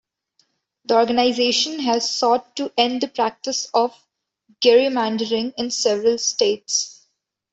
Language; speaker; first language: English; non-native, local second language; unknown